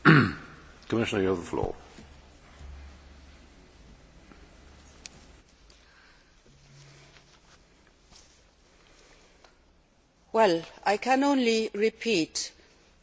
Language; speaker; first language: English; native; English